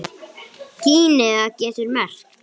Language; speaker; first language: Icelandic; non-native, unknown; English